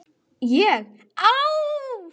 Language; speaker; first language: Icelandic; native; Icelandic